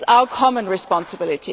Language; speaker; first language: English; non-native, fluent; German